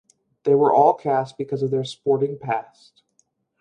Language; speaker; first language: English; native; English